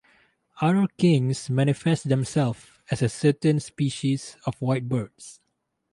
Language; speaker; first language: English; non-native, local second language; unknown